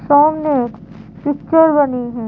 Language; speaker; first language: Hindi; native; Hindi